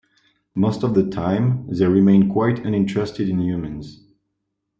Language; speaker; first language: English; non-native, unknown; French